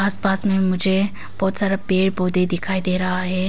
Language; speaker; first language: Hindi; non-native, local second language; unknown